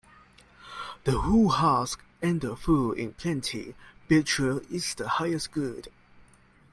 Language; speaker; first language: English; non-native, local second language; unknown